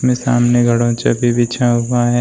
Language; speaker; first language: Hindi; native; Hindi